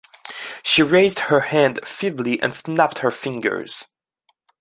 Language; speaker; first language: English; non-native, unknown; French